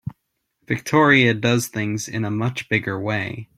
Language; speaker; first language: English; native; English